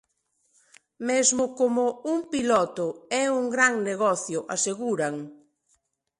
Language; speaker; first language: Galician; non-native, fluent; Spanish